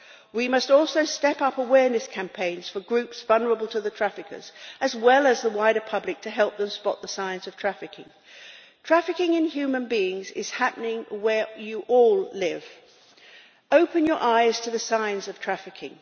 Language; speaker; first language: English; native; English